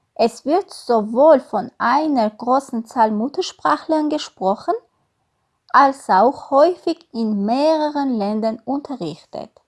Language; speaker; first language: German; non-native, fluent; Armenian